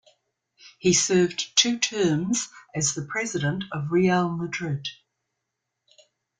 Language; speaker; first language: English; native; English